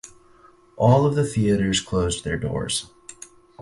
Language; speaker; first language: English; native; English